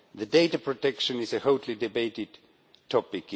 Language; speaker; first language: English; non-native, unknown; Estonian